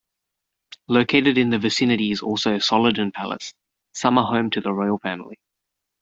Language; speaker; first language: English; native; English